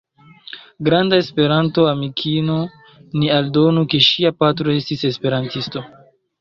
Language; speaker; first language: Esperanto; non-native, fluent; Chinese